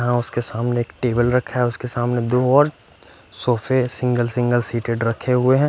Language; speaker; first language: Hindi; non-native, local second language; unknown